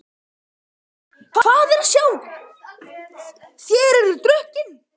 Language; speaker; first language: Icelandic; native; Icelandic